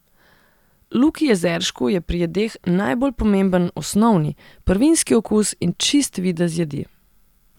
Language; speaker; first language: Slovenian; non-native, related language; Serbian